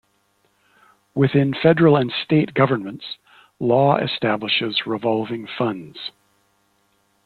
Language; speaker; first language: English; native; English